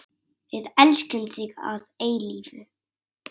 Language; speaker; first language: Icelandic; native; Icelandic